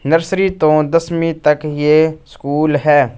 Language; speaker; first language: Hindi; non-native, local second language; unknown